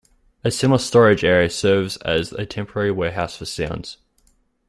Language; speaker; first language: English; native; English